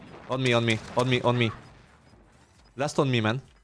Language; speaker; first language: English; non-native, learner; French